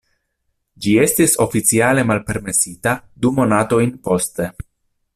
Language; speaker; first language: Esperanto; non-native, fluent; Italian